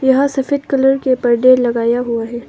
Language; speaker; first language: Hindi; non-native, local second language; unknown